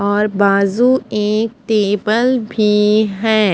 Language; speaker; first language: Hindi; non-native, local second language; Punjabi